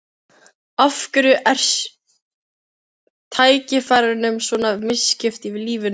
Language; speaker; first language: Icelandic; non-native, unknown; Filipino